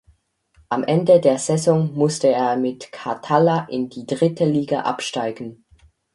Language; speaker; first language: German; native; German